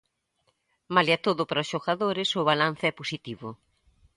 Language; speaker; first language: Galician; native; Galician